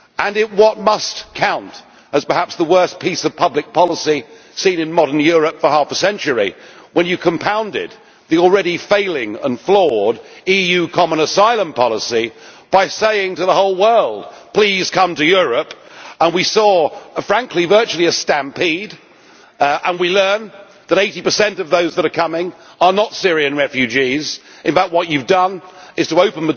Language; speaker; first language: English; native; English